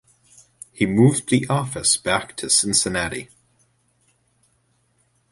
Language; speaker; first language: English; native; English